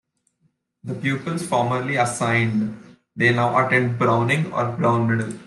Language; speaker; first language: English; non-native, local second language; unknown